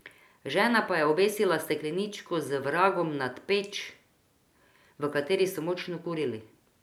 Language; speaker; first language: Slovenian; non-native, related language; Croatian